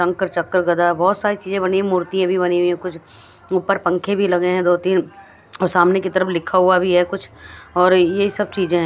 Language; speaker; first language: Hindi; non-native, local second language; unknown